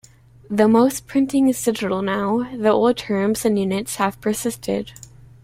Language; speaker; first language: English; native; English